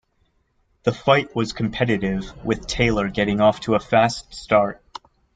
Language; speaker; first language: English; native; English